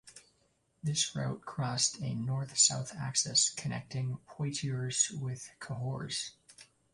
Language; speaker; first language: English; native; English